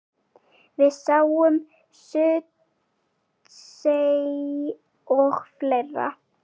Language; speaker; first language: Icelandic; native; Icelandic